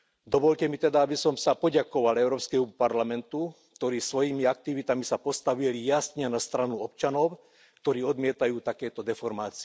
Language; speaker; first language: Slovak; non-native, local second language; Hungarian